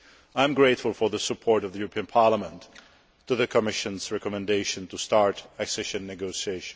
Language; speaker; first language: English; non-native, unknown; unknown